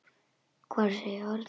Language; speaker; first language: Icelandic; native; Icelandic